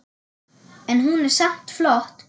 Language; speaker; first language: Icelandic; non-native, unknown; German